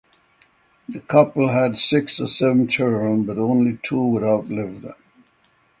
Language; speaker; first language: English; native; English